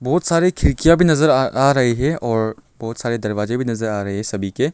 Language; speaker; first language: Hindi; non-native, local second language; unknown